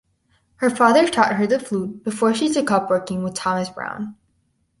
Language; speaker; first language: English; native; English